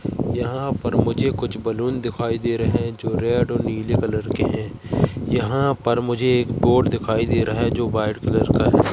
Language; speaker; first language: Hindi; native; Hindi